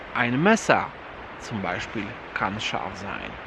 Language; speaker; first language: German; non-native, fluent; Polish